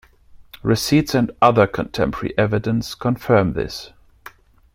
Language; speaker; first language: English; non-native, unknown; German